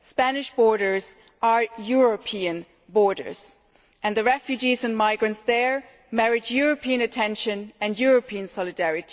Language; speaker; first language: English; non-native, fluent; German